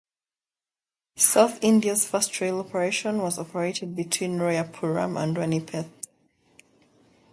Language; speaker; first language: English; native; English